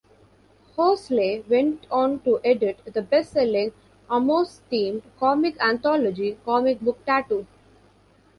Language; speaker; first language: English; non-native, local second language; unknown